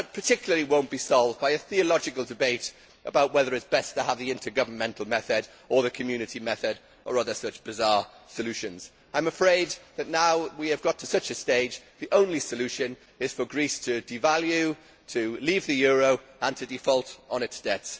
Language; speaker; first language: English; native; English